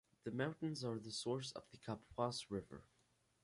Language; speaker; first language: English; native; English